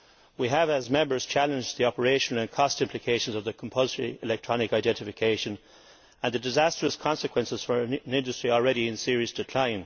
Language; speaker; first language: English; native; English